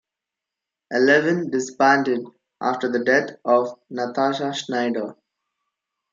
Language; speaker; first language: English; non-native, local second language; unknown